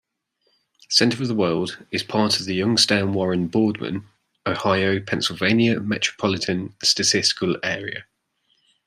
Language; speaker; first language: English; native; English